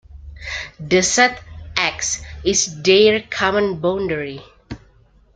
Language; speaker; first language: English; native; English